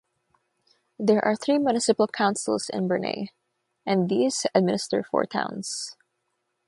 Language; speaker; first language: English; non-native, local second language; Filipino